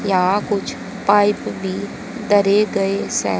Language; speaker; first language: Hindi; native; Hindi